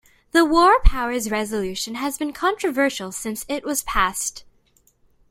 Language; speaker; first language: English; native; English